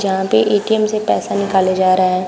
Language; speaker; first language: Hindi; native; Hindi